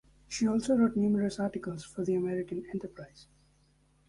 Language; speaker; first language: English; native; English